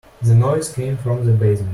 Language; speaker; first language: English; non-native, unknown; Russian